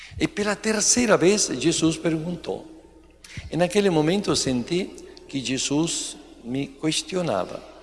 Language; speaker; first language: Portuguese; non-native, fluent; Italian